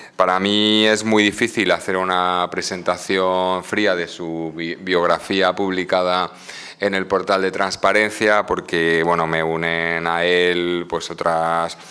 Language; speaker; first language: Spanish; native; Spanish